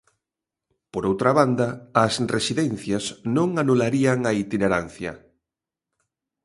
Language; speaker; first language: Galician; native; Galician